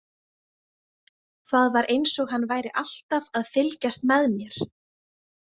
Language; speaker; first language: Icelandic; native; Icelandic